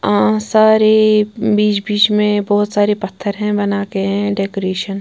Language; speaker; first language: Hindi; non-native, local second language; Punjabi